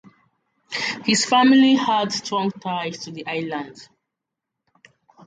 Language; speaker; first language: English; non-native, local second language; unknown